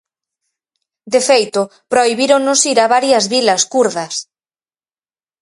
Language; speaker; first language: Galician; native; Galician